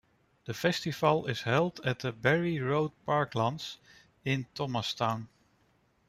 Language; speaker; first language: English; non-native, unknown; Dutch